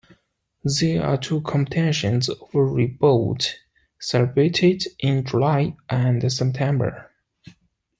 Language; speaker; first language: English; non-native, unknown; Chinese